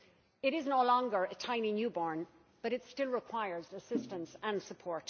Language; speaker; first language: English; native; English